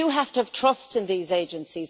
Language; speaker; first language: English; native; English